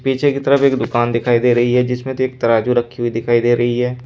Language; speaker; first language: Hindi; native; Hindi